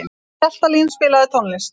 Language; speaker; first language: Icelandic; native; Icelandic